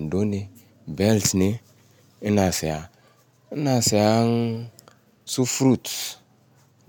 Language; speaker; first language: Hausa; non-native, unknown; Yoruba